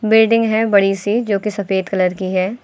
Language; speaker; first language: Hindi; native; Hindi